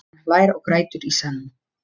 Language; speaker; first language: Icelandic; non-native, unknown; Polish